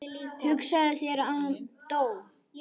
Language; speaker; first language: Icelandic; native; Icelandic